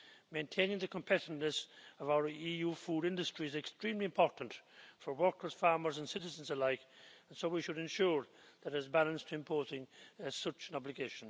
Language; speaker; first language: English; native; English